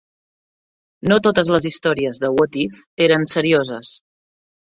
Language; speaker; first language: Catalan; native; Catalan